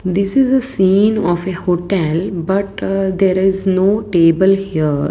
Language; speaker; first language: English; non-native, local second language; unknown